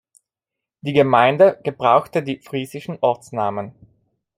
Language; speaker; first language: German; non-native, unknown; Italian